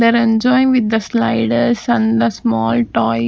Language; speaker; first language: English; non-native, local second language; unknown